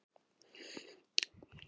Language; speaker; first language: Icelandic; native; Icelandic